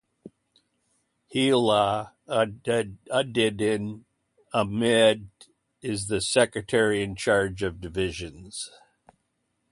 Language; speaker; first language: English; native; English